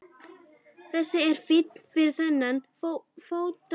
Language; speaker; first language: Icelandic; native; Icelandic